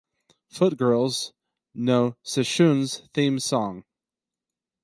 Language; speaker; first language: English; native; English